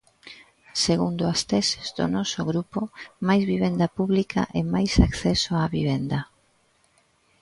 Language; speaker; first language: Galician; native; Galician